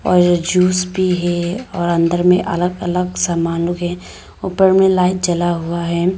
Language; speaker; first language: Hindi; non-native, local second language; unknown